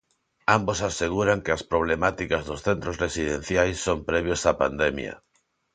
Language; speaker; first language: Galician; non-native, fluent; Spanish